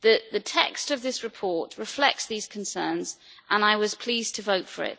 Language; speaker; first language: English; native; English